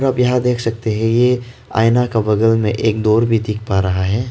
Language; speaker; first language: Hindi; early bilingual, other home language; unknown